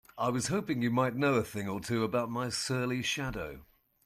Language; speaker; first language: English; native; English